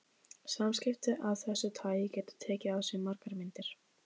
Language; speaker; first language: Icelandic; native; Icelandic